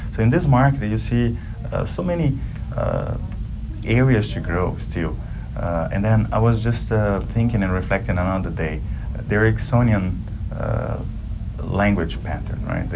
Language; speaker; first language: English; non-native, fluent; Portuguese